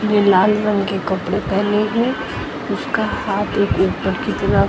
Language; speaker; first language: Hindi; native; Hindi